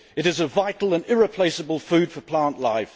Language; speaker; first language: English; native; English